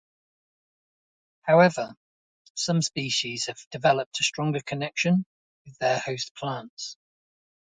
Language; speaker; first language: English; native; English